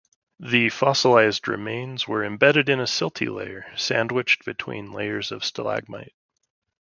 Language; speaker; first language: English; native; English